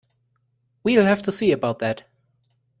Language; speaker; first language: English; non-native, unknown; German